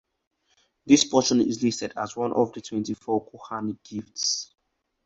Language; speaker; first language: English; non-native, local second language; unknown